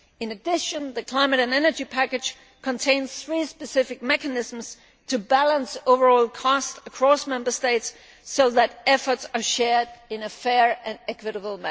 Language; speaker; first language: English; non-native, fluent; Danish